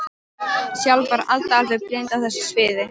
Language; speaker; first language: Icelandic; non-native, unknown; Polish